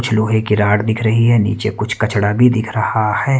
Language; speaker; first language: Hindi; native; Hindi